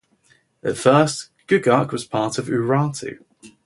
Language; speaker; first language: English; native; English